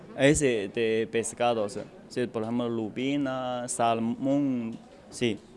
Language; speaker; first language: Spanish; non-native, learner; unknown